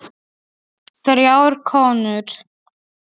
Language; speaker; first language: Icelandic; non-native, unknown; Polish